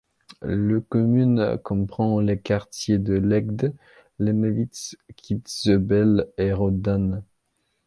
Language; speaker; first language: French; non-native, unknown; Belarusian